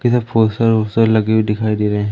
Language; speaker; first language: Hindi; native; Hindi